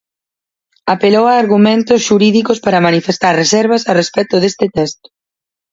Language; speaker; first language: Galician; native; Galician